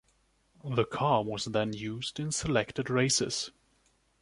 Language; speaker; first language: English; non-native, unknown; German